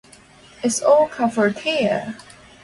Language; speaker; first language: English; non-native, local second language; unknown